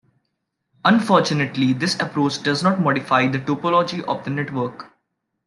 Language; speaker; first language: English; non-native, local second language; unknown